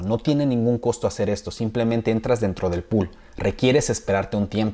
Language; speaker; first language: Spanish; native; Spanish